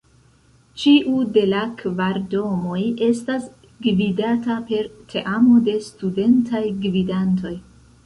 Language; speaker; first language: Esperanto; non-native, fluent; Central Kurdish